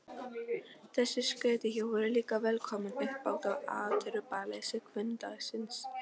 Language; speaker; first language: Icelandic; non-native, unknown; Polish